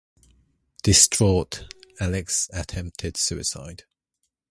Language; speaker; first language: English; native; English